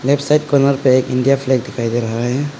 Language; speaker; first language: Hindi; non-native, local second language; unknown